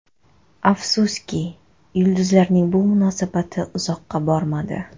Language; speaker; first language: Uzbek; non-native, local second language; Kazakh